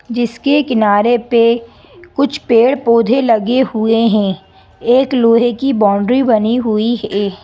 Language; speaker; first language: Hindi; native; Hindi